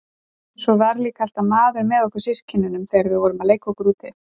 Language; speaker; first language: Icelandic; native; Icelandic